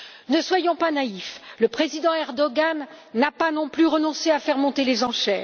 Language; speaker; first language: French; native; French